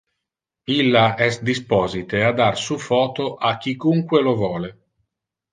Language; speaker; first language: Interlingua; non-native, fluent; Italian